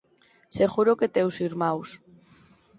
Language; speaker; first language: Galician; native; Galician